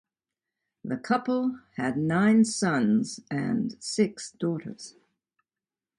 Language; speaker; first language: English; native; English